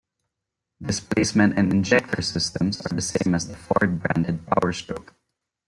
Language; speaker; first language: English; non-native, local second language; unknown